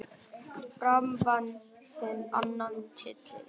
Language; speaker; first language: Icelandic; non-native, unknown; Vietnamese